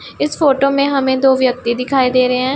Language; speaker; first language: Hindi; non-native, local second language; Punjabi